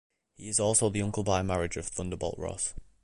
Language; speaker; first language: English; native; English